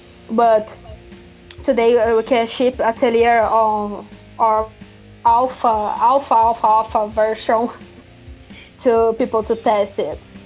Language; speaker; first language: English; non-native, fluent; Portuguese